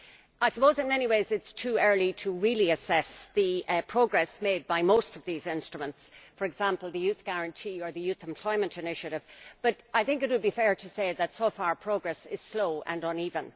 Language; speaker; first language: English; native; English